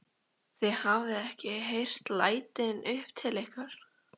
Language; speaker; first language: Icelandic; native; Icelandic